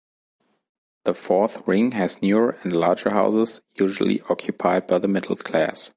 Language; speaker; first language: English; non-native, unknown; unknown